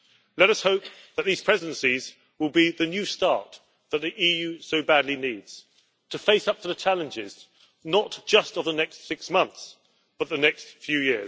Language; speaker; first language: English; native; English